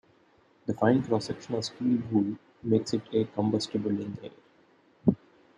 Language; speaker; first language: English; non-native, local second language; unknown